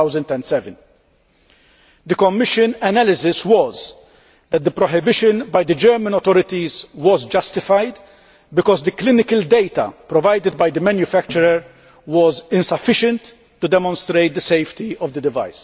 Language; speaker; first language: English; non-native, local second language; Maltese